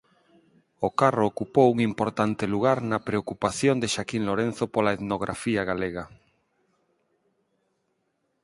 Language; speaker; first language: Galician; non-native, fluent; Spanish